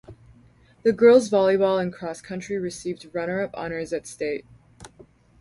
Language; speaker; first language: English; native; English